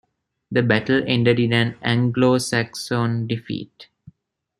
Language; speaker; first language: English; non-native, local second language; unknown